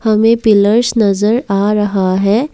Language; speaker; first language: Hindi; non-native, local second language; Assamese